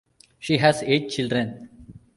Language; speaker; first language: English; non-native, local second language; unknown